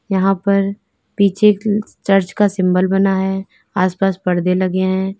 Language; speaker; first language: Hindi; native; Hindi